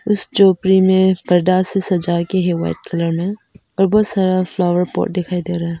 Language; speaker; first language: Hindi; non-native, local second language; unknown